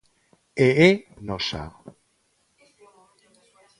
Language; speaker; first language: Galician; non-native, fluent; Spanish